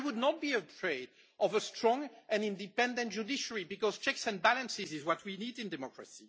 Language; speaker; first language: English; non-native, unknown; French